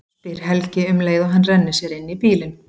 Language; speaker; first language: Icelandic; native; Icelandic